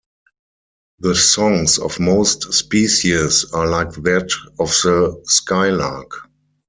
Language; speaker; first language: English; non-native, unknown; German